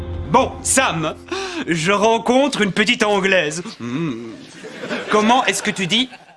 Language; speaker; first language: French; native; French